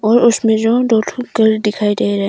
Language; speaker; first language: Hindi; non-native, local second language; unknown